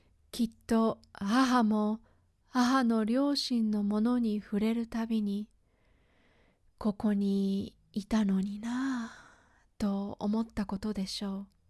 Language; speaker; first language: Japanese; native; Japanese